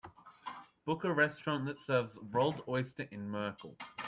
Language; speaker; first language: English; native; English